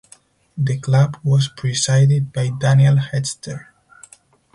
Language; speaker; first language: English; non-native, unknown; Spanish